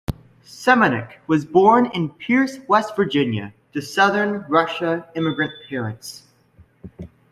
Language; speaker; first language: English; native; English